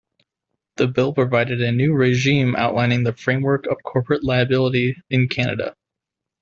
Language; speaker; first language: English; native; English